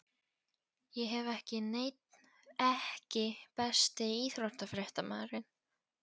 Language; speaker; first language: Icelandic; non-native, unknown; Polish